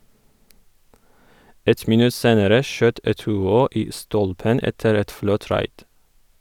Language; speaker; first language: Norwegian; non-native, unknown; Kurdish